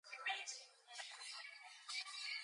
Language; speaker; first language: English; native; English